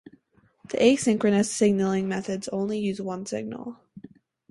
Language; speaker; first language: English; native; English